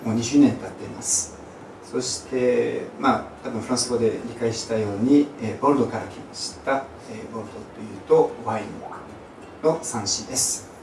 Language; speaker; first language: Japanese; non-native, fluent; French